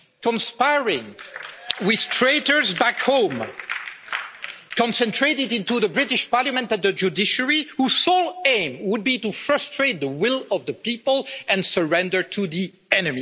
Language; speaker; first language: English; non-native, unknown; French